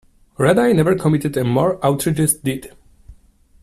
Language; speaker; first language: English; non-native, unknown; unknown